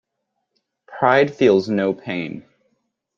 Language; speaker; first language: English; native; English